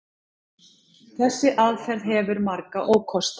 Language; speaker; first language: Icelandic; native; Icelandic